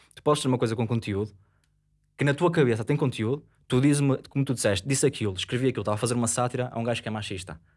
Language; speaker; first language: Portuguese; native; Portuguese